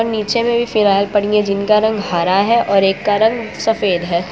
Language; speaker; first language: Hindi; non-native, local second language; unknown